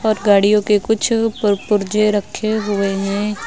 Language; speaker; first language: Hindi; native; Hindi